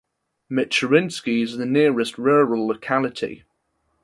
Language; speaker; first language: English; non-native, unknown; German